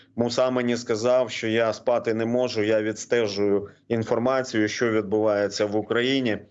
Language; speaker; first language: Ukrainian; non-native, local second language; Russian